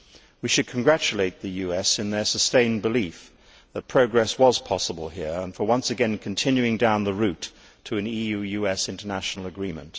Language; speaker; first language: English; native; English